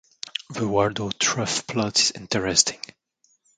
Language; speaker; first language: English; non-native, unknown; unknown